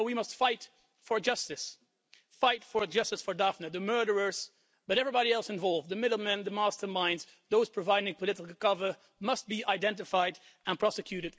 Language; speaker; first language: English; non-native, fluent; Dutch